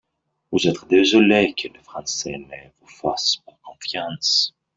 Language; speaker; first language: French; non-native, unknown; English